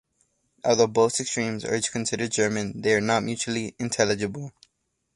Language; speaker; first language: English; native; English